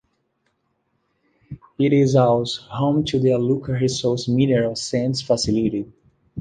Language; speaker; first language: English; non-native, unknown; Portuguese